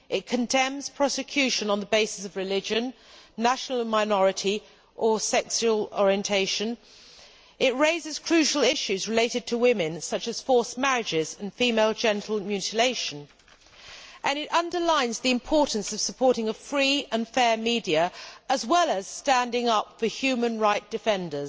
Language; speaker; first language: English; native; English